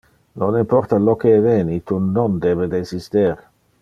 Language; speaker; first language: Interlingua; non-native, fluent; Dutch